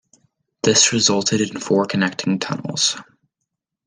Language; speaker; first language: English; native; English